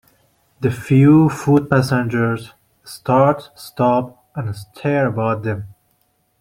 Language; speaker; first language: English; non-native, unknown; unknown